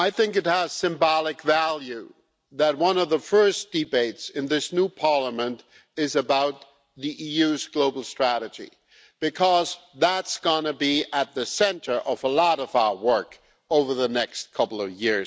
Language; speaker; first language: English; non-native, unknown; German